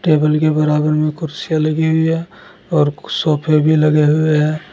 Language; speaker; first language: Hindi; native; Hindi